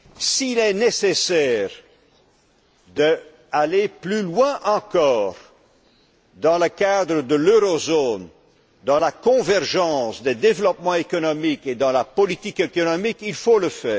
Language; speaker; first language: French; non-native, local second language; Dutch